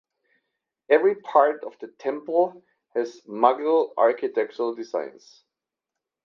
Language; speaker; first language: English; non-native, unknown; German